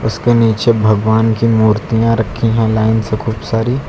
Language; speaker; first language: Hindi; native; Hindi